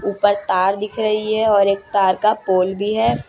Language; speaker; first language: Hindi; non-native, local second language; Gujarati